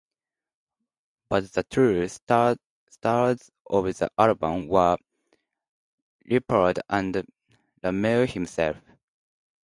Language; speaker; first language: English; non-native, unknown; Japanese